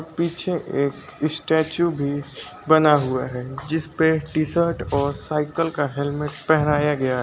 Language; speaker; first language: Hindi; native; Hindi